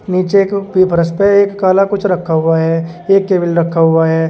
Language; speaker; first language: Hindi; native; Hindi